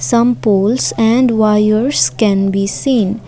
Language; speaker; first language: English; non-native, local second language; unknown